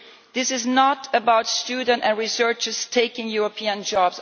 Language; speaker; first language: English; non-native, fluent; Italian